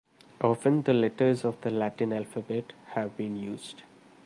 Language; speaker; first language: English; non-native, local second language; Malayalam